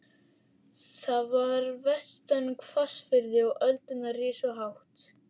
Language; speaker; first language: Icelandic; native; Icelandic